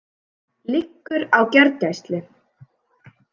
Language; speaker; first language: Icelandic; native; Icelandic